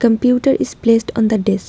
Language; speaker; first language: English; non-native, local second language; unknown